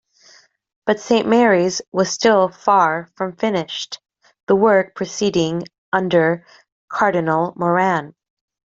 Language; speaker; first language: English; native; English